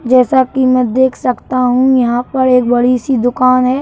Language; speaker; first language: Hindi; native; Hindi